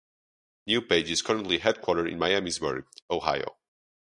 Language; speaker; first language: English; non-native, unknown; Portuguese